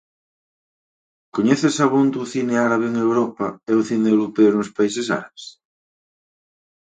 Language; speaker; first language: Galician; native; Galician